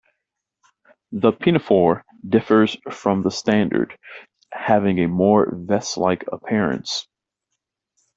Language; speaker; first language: English; native; English